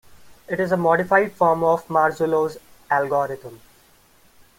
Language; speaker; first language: English; non-native, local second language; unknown